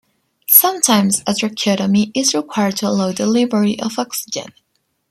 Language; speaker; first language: English; non-native, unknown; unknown